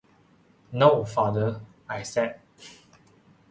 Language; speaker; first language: English; non-native, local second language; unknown